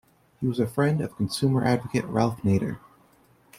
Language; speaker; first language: English; native; English